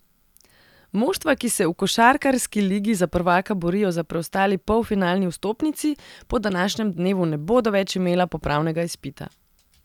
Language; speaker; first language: Slovenian; non-native, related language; Serbian